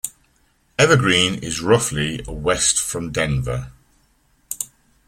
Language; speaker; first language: English; native; English